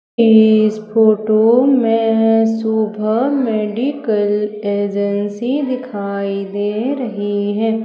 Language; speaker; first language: Hindi; native; Hindi